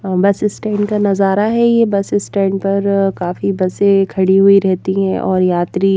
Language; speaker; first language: Hindi; native; Hindi